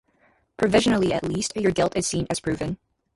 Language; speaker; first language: English; native; English